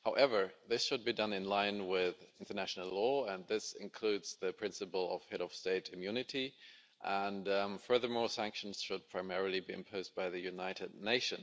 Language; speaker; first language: English; non-native, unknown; German